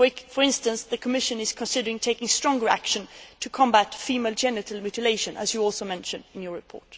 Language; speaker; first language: English; non-native, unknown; Swedish